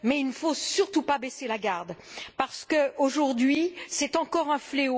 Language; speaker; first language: French; native; French